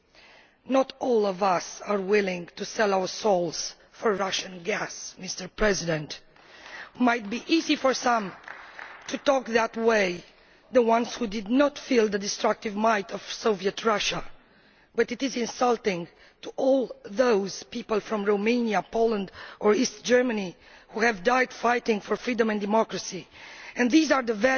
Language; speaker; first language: English; non-native, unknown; Romanian